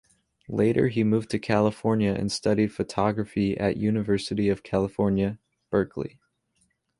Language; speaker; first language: English; native; English